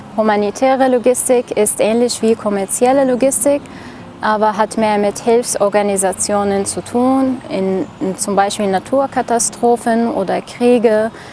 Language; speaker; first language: German; non-native, fluent; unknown